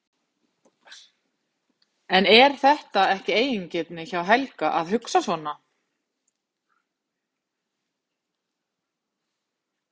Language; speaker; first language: Icelandic; native; Icelandic